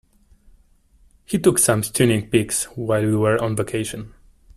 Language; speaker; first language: English; non-native, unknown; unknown